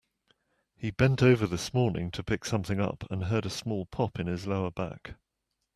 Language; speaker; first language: English; native; English